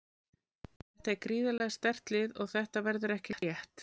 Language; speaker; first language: Icelandic; native; Icelandic